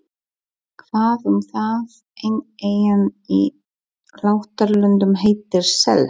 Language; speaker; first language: Icelandic; non-native, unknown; Polish